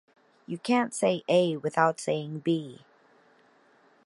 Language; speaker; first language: English; native; English